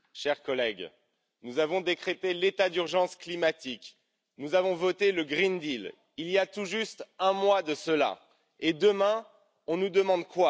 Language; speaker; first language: French; native; French